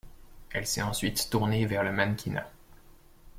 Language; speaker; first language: French; native; French